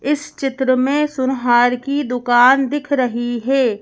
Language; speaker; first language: Hindi; native; Hindi